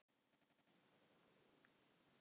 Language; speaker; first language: Icelandic; non-native, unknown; Thai